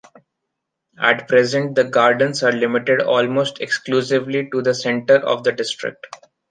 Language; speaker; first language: English; non-native, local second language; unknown